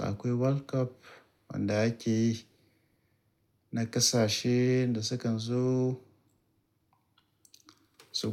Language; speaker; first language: Hausa; native; Hausa